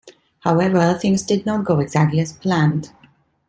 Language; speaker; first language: English; non-native, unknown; Italian